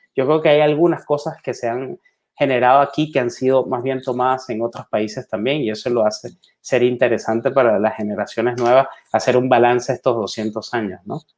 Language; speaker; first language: Spanish; native; Spanish